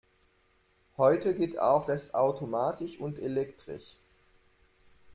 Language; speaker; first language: German; non-native, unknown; French